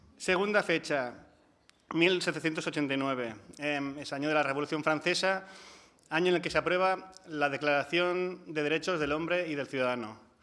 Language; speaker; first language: Spanish; non-native, local second language; Catalan